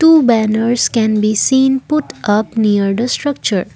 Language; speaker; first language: English; non-native, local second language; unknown